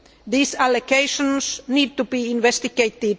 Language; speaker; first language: English; non-native, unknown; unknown